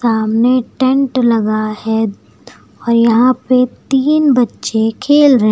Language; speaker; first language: Hindi; native; Hindi